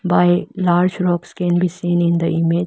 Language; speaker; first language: English; non-native, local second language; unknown